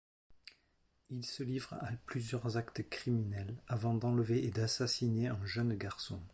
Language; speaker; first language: French; native; French